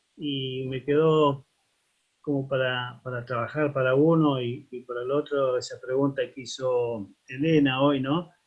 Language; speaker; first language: Spanish; native; Spanish